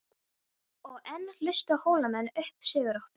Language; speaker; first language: Icelandic; non-native, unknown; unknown